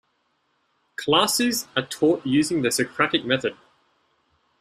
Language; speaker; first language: English; native; English